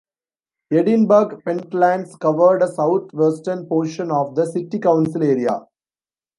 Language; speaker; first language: English; non-native, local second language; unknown